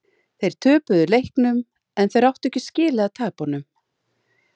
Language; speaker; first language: Icelandic; native; Icelandic